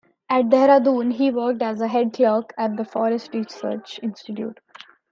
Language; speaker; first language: English; non-native, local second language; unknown